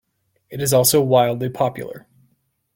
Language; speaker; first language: English; native; English